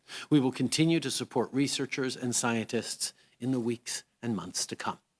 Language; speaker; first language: English; native; English